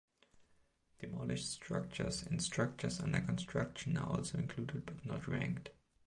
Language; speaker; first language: English; non-native, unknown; German